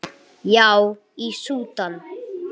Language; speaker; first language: Icelandic; non-native, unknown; English